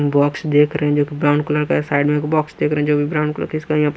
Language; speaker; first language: Hindi; non-native, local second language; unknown